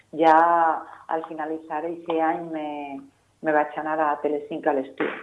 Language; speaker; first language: Catalan; non-native, local second language; Spanish